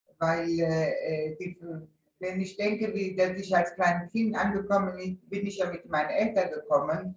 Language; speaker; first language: German; early bilingual, other home language; Italian